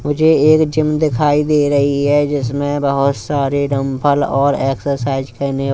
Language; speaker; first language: Hindi; non-native, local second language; Punjabi